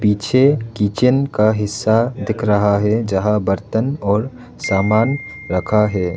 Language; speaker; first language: Hindi; non-native, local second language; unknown